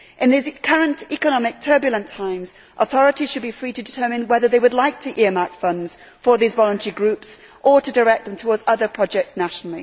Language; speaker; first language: English; native; English